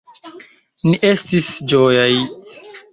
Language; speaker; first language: Esperanto; non-native, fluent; Chinese